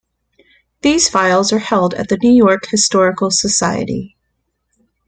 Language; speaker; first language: English; native; English